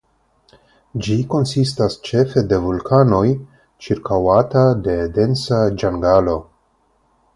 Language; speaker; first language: Esperanto; non-native, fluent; Russian